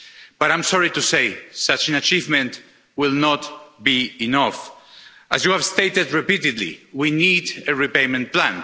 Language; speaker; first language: English; non-native, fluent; Spanish